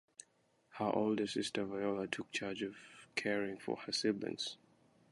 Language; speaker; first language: English; non-native, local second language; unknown